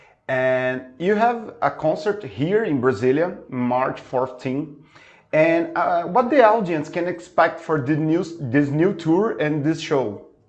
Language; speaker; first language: English; non-native, fluent; Portuguese